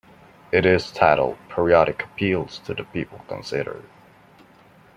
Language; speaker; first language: English; non-native, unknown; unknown